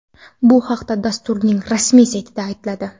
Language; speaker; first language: Uzbek; non-native, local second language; Kara-Kalpak